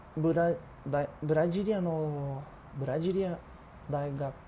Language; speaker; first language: Japanese; non-native, learner; Portuguese